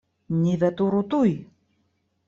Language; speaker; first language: Esperanto; non-native, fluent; Russian